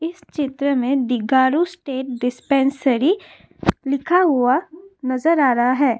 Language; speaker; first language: Hindi; non-native, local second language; Assamese